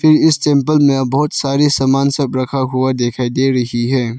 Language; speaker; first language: Hindi; non-native, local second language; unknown